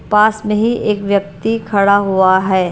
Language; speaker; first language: Hindi; non-native, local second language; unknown